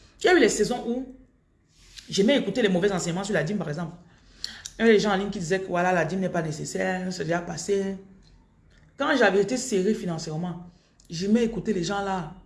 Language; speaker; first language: French; non-native, local second language; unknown